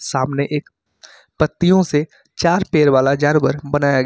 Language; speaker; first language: Hindi; native; Hindi